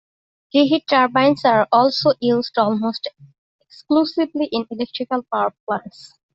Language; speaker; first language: English; native; English